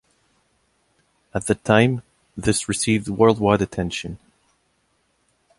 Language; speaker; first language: English; non-native, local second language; French